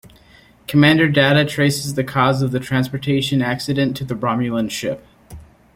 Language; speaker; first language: English; native; English